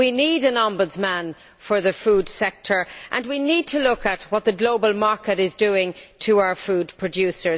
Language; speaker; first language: English; native; English